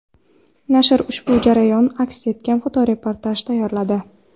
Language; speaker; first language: Uzbek; non-native, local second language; Kara-Kalpak